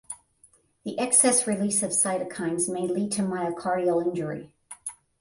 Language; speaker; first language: English; native; English